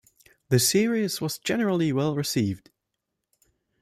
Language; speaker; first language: English; non-native, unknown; German